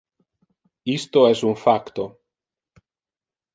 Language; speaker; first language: Interlingua; non-native, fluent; Italian